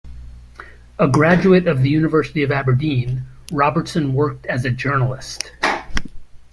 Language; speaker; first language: English; native; English